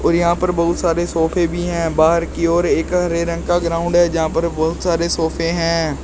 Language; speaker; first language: Hindi; native; Hindi